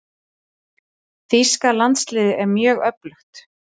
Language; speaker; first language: Icelandic; native; Icelandic